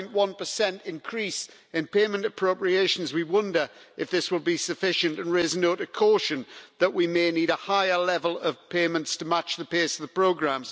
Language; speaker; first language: English; native; English